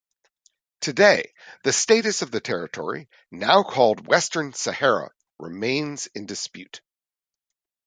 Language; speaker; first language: English; native; English